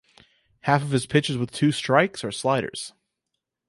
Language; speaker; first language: English; native; English